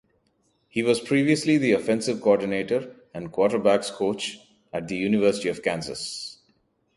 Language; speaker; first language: English; non-native, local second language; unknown